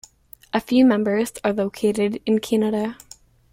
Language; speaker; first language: English; native; English